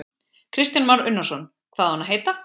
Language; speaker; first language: Icelandic; native; Icelandic